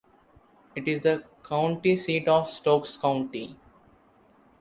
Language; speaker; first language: English; non-native, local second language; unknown